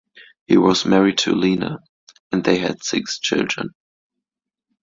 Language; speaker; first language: English; non-native, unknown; German